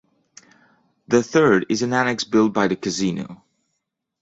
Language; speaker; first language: English; non-native, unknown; French